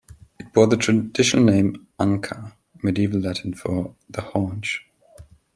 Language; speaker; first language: English; non-native, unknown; German